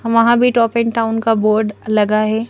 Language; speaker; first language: Hindi; native; Hindi